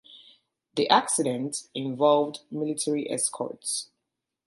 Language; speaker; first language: English; native; English